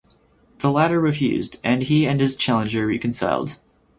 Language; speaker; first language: English; native; English